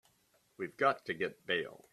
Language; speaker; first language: English; native; English